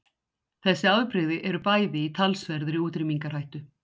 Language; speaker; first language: Icelandic; native; Icelandic